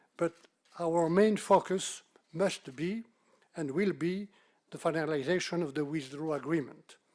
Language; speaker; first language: English; non-native, fluent; French